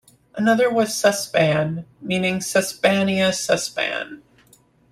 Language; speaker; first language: English; native; English